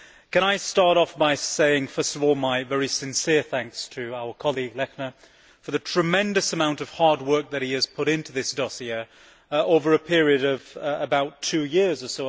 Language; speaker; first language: English; native; English